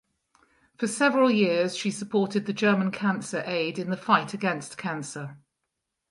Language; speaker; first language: English; native; English